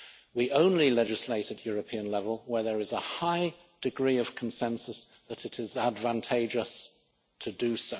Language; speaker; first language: English; native; English